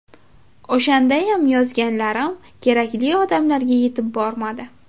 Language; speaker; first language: Uzbek; native; Uzbek